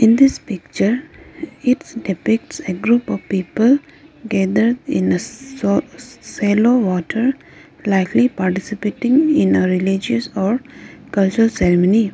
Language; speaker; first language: English; non-native, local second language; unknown